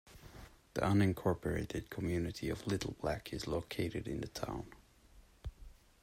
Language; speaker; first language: English; non-native, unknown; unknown